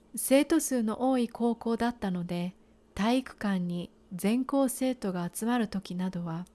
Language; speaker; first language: Japanese; native; Japanese